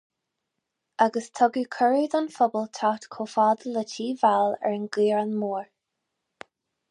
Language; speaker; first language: Irish; non-native, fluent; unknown